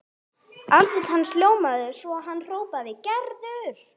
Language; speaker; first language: Icelandic; non-native, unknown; English